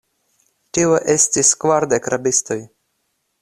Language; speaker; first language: Esperanto; non-native, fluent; Russian